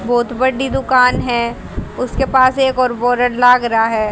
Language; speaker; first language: Hindi; native; Hindi